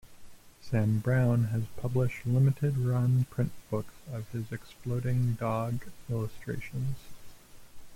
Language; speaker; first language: English; native; English